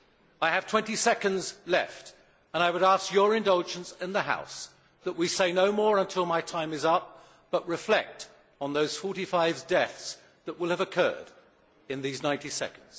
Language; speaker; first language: English; native; English